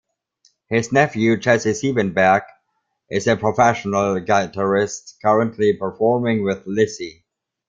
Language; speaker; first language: English; non-native, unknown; German